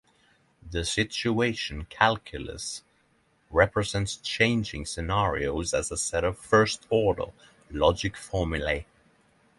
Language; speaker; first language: English; non-native, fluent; Norwegian